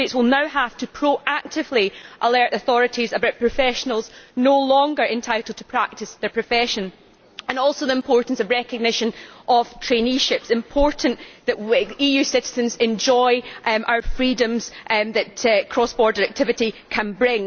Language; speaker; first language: English; native; English